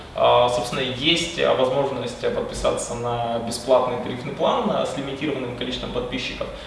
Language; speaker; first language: Russian; native; Russian